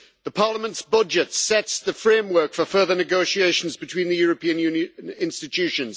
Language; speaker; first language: English; native; English